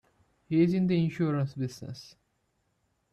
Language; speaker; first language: English; non-native, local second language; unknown